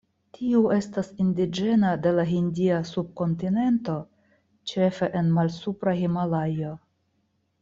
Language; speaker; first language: Esperanto; non-native, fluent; Russian